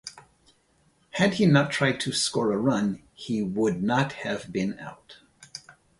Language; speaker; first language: English; native; English